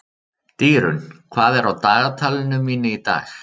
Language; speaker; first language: Icelandic; native; Icelandic